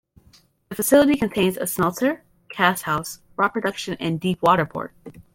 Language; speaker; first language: English; native; English